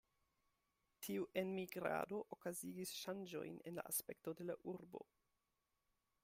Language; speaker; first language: Esperanto; non-native, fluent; German